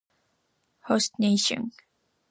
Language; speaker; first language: English; non-native, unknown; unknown